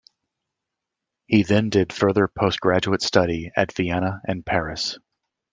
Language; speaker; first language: English; native; English